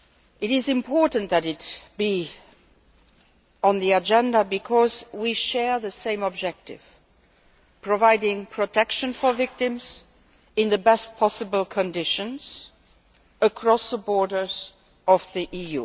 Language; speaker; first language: English; non-native, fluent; Luxembourgish